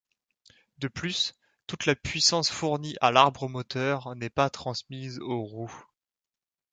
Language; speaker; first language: French; native; French